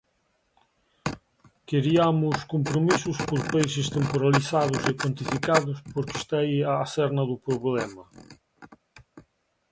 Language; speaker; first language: Galician; native; Galician